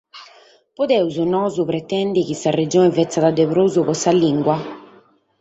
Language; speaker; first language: Sardinian; native; Sardinian